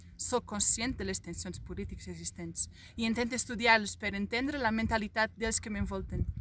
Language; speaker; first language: Catalan; non-native, fluent; Portuguese